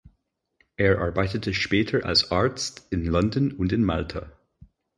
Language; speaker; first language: German; non-native, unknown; English